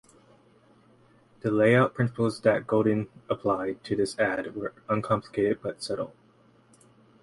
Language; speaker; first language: English; native; English